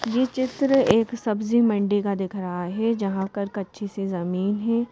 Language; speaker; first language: Hindi; native; Hindi